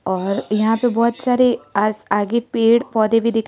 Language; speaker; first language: Hindi; non-native, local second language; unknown